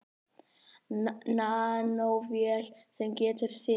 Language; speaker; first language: Icelandic; native; Icelandic